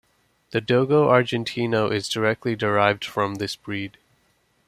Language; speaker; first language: English; native; English